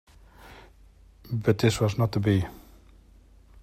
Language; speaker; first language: English; non-native, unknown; Dutch